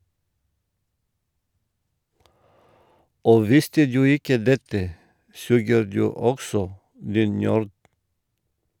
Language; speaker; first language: Norwegian; non-native, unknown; Bulgarian